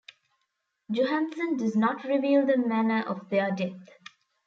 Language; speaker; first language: English; non-native, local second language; Tamil